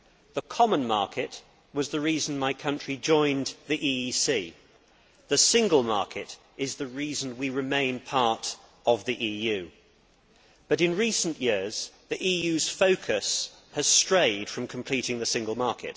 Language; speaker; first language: English; native; English